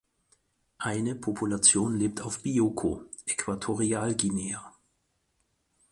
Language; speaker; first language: German; native; German